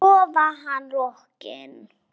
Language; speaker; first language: Icelandic; non-native, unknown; English